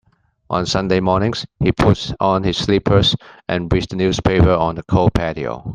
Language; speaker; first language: English; non-native, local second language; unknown